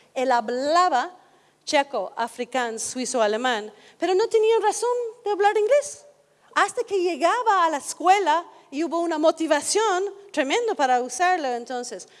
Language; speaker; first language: Spanish; non-native, fluent; English